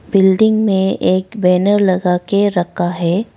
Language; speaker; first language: Hindi; non-native, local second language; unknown